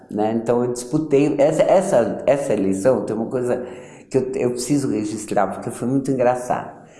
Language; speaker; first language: Portuguese; early bilingual, other home language; Yiddish